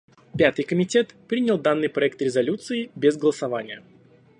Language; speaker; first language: Russian; native; Russian